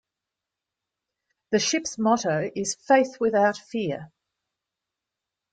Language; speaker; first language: English; native; English